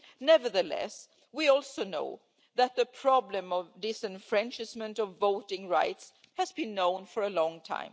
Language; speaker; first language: English; non-native, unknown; Swedish